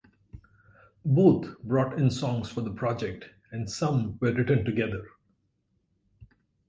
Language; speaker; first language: English; non-native, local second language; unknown